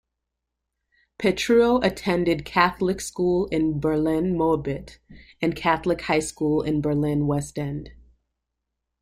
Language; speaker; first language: English; native; English